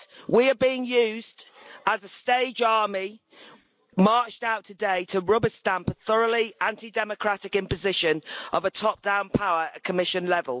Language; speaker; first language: English; native; English